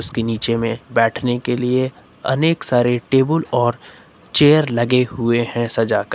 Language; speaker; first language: Hindi; native; Hindi